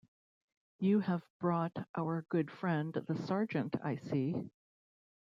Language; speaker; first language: English; native; English